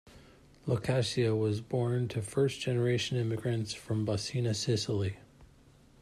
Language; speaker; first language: English; native; English